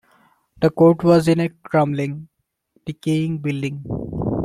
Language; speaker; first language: English; non-native, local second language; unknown